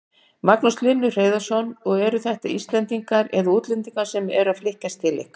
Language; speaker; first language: Icelandic; native; Icelandic